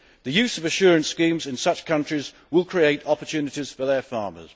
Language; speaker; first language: English; native; English